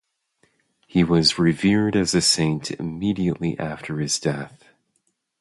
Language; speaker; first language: English; native; English